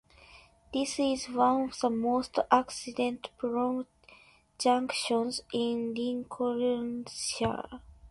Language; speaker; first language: English; non-native, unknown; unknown